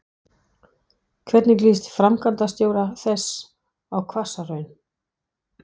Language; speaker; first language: Icelandic; non-native, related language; Danish